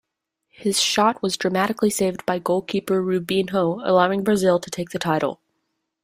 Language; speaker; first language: English; native; English